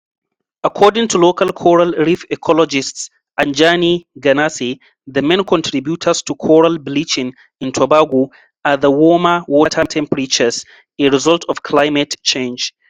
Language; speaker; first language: English; non-native, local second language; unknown